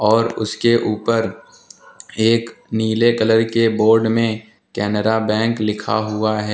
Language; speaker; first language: Hindi; native; Hindi